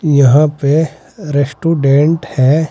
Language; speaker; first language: Hindi; native; Hindi